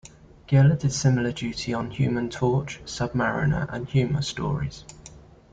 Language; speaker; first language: English; native; English